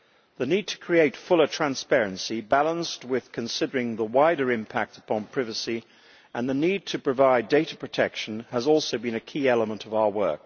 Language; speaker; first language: English; native; English